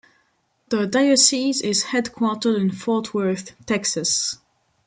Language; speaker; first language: English; non-native, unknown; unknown